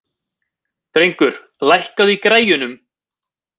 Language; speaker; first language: Icelandic; native; Icelandic